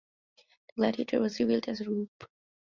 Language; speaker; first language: English; non-native, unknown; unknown